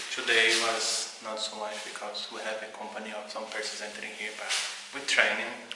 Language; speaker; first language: English; non-native, learner; Portuguese